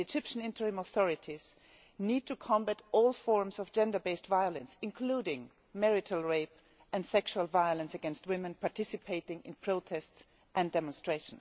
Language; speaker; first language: English; non-native, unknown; German